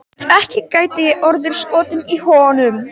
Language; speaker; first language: Icelandic; non-native, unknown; Polish